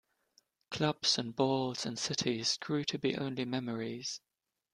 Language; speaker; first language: English; non-native, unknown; German